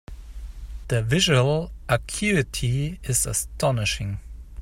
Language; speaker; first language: English; native; English